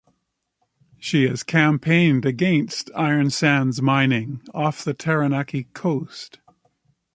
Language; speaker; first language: English; native; English